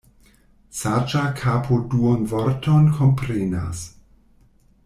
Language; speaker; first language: Esperanto; non-native, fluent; German